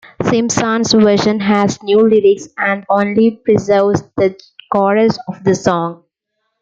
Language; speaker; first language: English; non-native, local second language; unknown